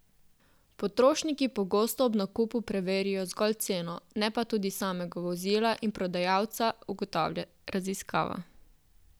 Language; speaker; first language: Slovenian; native; Slovenian